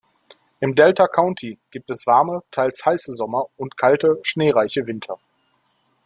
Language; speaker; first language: German; native; German